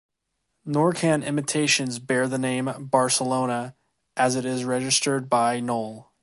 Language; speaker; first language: English; native; English